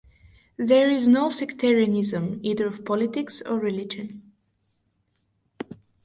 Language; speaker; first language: English; non-native, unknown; Bulgarian